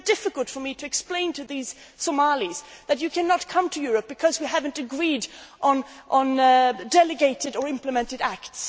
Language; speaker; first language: English; non-native, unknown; Swedish